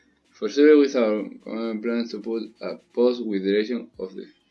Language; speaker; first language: English; non-native, learner; Spanish